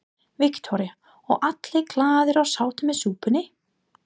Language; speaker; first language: Icelandic; non-native, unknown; English